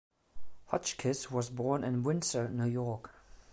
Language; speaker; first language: English; non-native, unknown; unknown